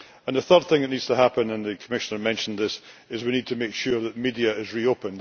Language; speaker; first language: English; native; English